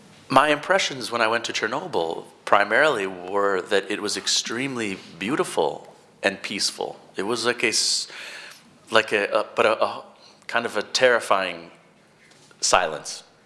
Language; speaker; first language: English; native; English